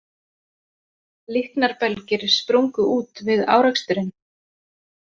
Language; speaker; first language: Icelandic; native; Icelandic